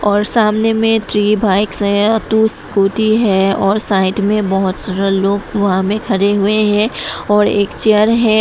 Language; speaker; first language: Hindi; non-native, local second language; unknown